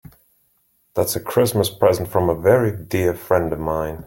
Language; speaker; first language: English; native; English